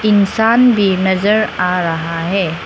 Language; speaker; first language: Hindi; non-native, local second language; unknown